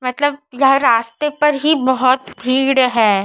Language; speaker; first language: Hindi; native; Hindi